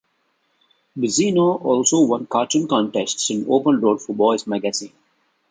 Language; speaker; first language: English; non-native, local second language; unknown